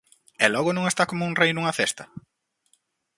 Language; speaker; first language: Galician; native; Galician